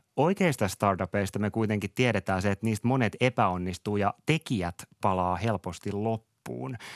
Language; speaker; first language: Finnish; native; Finnish